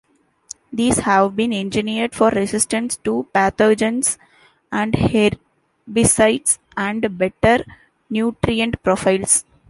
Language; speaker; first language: English; non-native, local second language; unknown